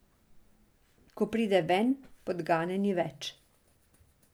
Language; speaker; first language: Slovenian; non-native, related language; Serbian